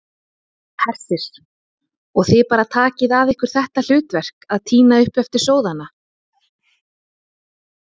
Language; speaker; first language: Icelandic; native; Icelandic